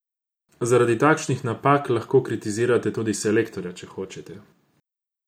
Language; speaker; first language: Slovenian; non-native, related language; Croatian